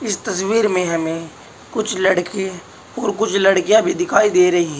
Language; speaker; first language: Hindi; native; Hindi